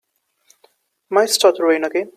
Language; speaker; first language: English; non-native, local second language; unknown